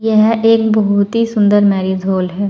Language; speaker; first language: Hindi; native; Hindi